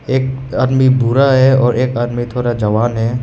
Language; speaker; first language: Hindi; non-native, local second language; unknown